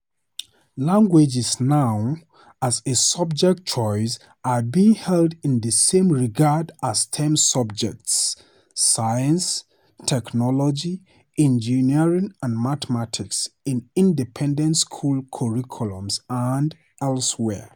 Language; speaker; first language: English; non-native, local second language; Hausa